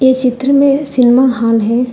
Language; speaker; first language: Hindi; non-native, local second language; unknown